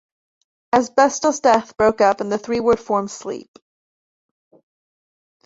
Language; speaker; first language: English; native; English